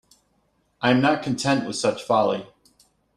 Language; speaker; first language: English; native; English